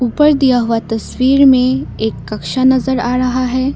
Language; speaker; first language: Hindi; non-native, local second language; Assamese